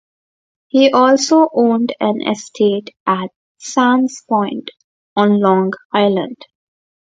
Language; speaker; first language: English; non-native, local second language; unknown